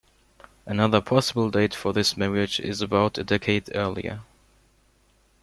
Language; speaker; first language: English; non-native, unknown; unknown